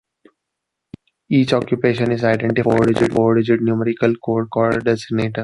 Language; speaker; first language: English; non-native, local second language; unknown